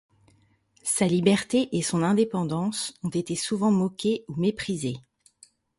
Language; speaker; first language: French; native; French